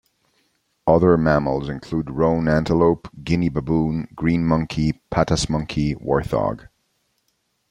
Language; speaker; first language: English; native; English